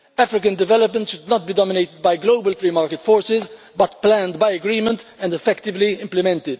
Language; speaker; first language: English; non-native, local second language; Maltese